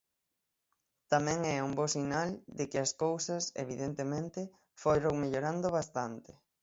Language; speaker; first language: Galician; native; Galician